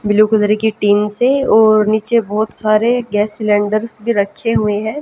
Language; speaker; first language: Hindi; native; Hindi